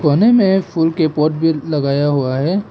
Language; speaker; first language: Hindi; non-native, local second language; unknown